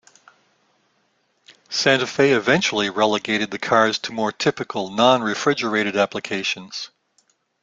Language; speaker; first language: English; native; English